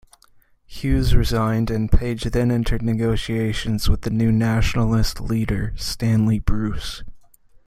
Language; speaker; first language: English; native; English